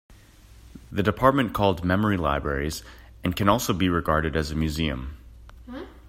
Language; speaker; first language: English; native; English